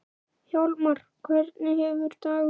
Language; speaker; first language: Icelandic; native; Icelandic